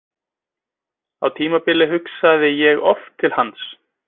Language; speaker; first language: Icelandic; native; Icelandic